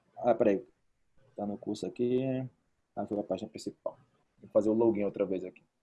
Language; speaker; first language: Portuguese; native; Portuguese